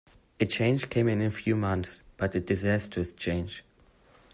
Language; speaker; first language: English; non-native, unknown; German